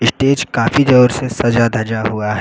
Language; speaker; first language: Hindi; native; Hindi